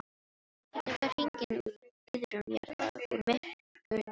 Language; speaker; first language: Icelandic; non-native, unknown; Filipino